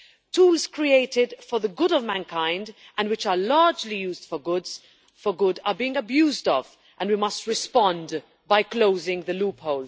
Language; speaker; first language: English; non-native, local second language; Maltese